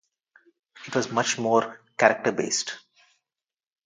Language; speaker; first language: English; non-native, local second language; Telugu